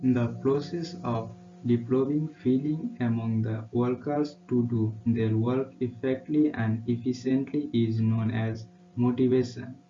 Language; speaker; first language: English; non-native, local second language; Nepali